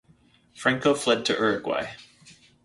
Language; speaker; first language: English; native; English